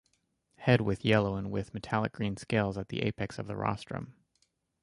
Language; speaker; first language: English; native; English